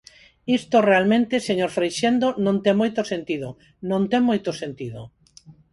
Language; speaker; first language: Galician; non-native, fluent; Spanish